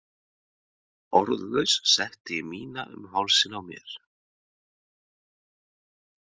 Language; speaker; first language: Icelandic; native; Icelandic